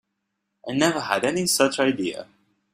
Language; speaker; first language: English; native; English